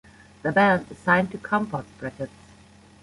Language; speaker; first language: English; non-native, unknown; German